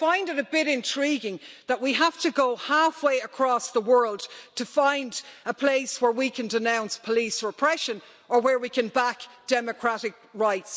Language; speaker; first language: English; native; English